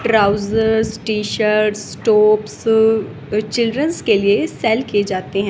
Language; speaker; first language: Hindi; native; Hindi